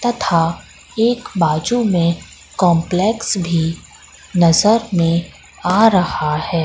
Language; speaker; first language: Hindi; native; Hindi